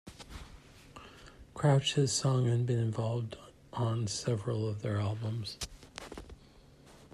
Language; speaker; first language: English; native; English